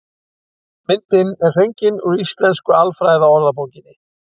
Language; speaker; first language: Icelandic; native; Icelandic